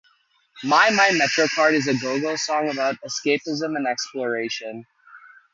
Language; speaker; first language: English; native; English